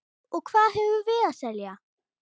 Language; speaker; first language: Icelandic; native; Icelandic